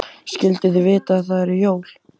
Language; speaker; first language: Icelandic; native; Icelandic